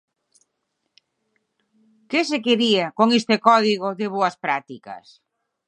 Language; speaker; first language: Galician; native; Galician